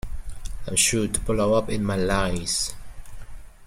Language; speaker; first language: English; native; English